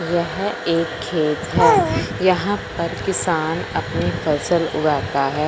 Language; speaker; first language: Hindi; non-native, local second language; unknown